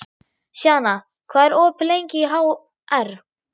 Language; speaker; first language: Icelandic; non-native, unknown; German